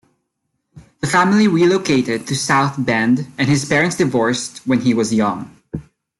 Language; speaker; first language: English; non-native, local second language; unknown